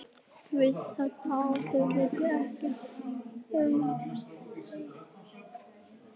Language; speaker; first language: Icelandic; native; Icelandic